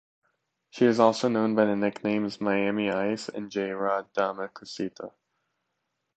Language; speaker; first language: English; native; English